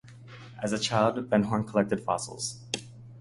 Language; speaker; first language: English; native; English